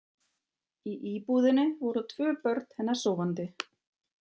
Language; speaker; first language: Icelandic; non-native, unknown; German